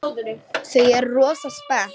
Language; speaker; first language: Icelandic; non-native, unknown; Polish